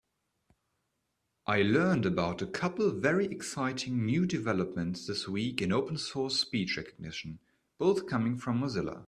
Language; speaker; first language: English; native; English